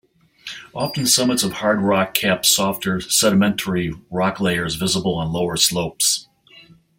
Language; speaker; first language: English; native; English